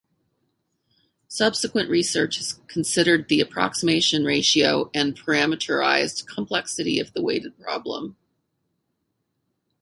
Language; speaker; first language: English; native; English